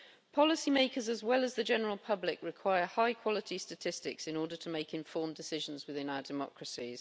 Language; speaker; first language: English; native; English